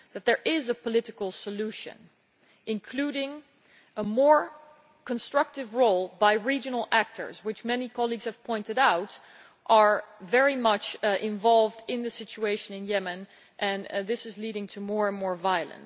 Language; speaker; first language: English; non-native, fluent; Dutch